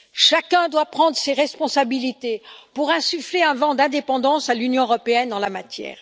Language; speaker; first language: French; native; French